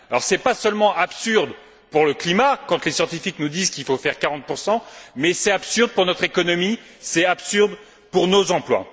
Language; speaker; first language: French; native; French